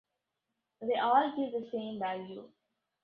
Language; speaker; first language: English; non-native, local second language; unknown